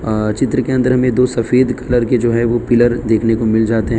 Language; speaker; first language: Hindi; non-native, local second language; Gujarati